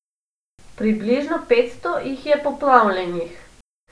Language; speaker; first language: Slovenian; non-native, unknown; Macedonian